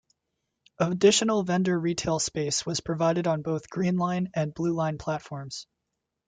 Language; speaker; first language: English; native; English